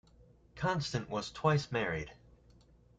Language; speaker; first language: English; native; English